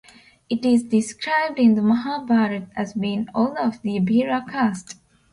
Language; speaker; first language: English; non-native, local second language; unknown